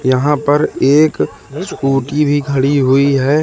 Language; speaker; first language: Hindi; native; Hindi